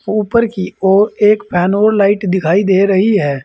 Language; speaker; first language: Hindi; native; Hindi